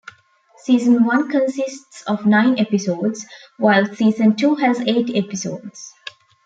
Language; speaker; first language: English; non-native, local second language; Tamil